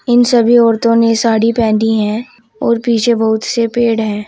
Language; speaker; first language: Hindi; native; Hindi